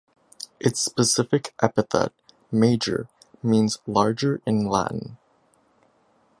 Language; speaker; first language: English; native; English